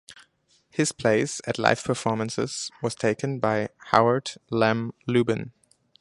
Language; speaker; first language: English; non-native, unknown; German